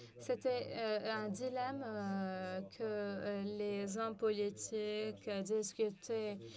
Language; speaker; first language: French; non-native, fluent; English